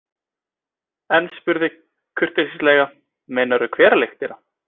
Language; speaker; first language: Icelandic; native; Icelandic